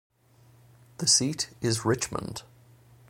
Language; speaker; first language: English; native; English